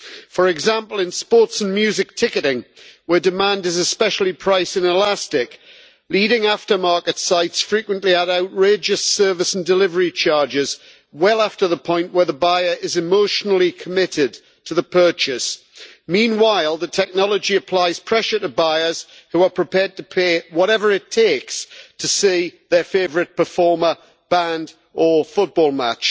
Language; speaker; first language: English; native; English